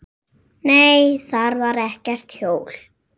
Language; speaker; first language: Icelandic; native; Icelandic